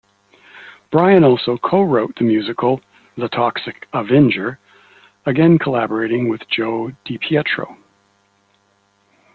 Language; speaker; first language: English; native; English